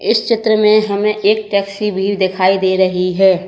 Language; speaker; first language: Hindi; native; Hindi